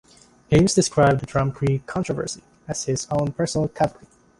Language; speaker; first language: English; non-native, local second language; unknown